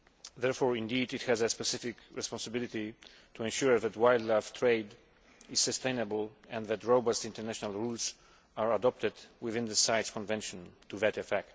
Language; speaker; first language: English; non-native, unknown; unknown